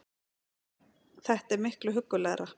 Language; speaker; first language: Icelandic; native; Icelandic